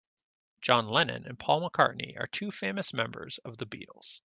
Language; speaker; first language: English; native; English